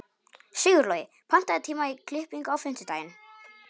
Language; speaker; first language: Icelandic; non-native, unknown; Polish